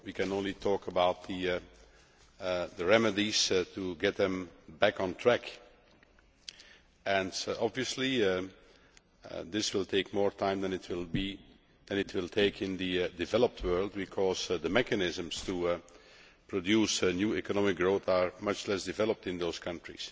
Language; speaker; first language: English; non-native, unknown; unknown